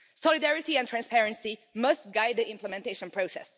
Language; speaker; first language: English; non-native, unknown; Hungarian